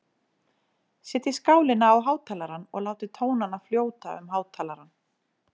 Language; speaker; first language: Icelandic; native; Icelandic